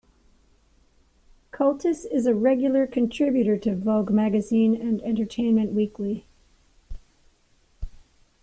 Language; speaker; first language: English; native; English